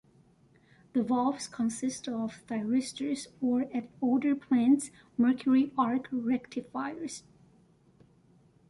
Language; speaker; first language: English; non-native, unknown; Chinese